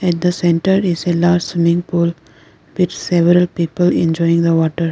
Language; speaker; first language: English; non-native, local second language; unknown